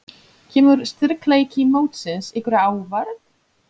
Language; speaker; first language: Icelandic; non-native, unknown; Polish